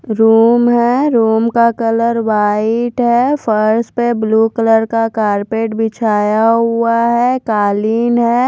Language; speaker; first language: Hindi; non-native, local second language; Punjabi